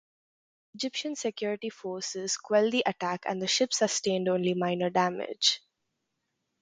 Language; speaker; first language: English; non-native, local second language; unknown